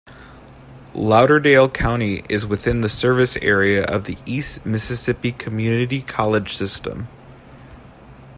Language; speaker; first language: English; native; English